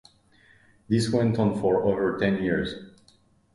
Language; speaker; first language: English; non-native, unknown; French